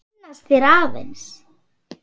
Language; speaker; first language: Icelandic; non-native, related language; Swedish